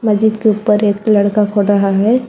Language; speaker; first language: Hindi; non-native, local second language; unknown